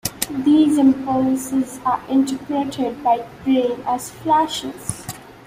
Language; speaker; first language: English; non-native, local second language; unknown